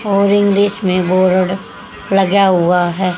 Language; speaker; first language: Hindi; native; Hindi